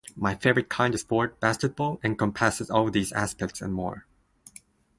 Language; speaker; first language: English; non-native, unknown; Japanese